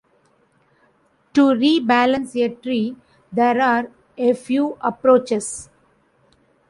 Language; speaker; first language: English; non-native, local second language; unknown